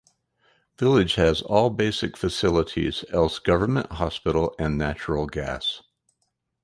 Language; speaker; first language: English; native; English